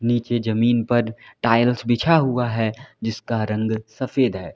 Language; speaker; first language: Hindi; native; Hindi